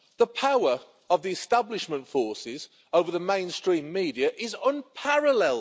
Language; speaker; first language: English; native; English